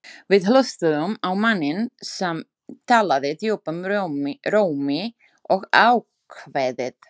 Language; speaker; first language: Icelandic; non-native, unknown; Slovak